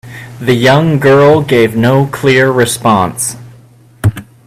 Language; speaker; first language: English; native; English